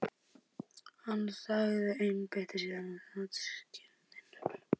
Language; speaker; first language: Icelandic; native; Icelandic